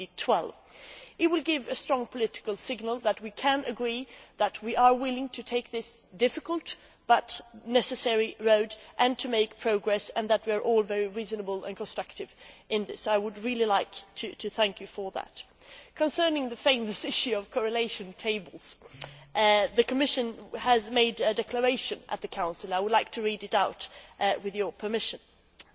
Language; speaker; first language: English; non-native, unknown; Swedish